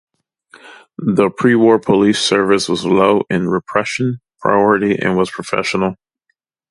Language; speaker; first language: English; native; English